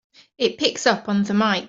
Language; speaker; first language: English; native; English